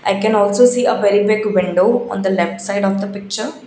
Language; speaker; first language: English; non-native, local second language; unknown